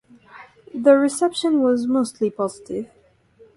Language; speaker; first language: English; non-native, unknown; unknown